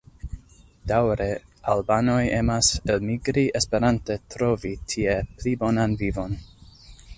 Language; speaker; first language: Esperanto; non-native, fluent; English